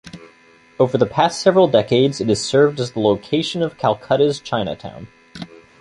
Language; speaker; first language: English; native; English